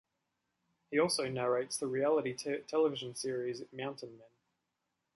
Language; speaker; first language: English; native; English